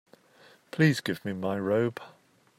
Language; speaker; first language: English; native; English